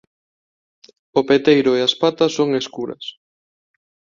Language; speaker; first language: Galician; non-native, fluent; Spanish